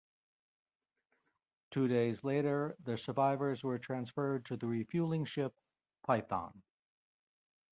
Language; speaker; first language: English; native; English